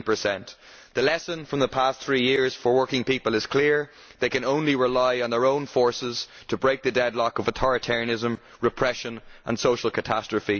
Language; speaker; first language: English; native; English